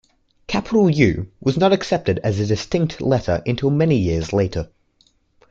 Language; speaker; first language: English; native; English